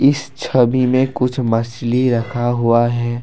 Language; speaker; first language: Hindi; non-native, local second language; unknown